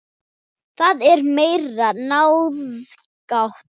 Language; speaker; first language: Icelandic; non-native, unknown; Thai